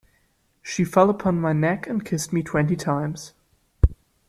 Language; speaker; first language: English; non-native, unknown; German